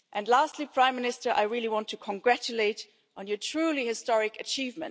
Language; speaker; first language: English; non-native, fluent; German